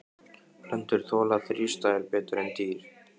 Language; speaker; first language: Icelandic; native; Icelandic